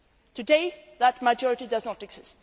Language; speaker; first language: English; non-native, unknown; Swedish